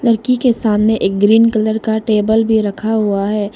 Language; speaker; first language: Hindi; non-native, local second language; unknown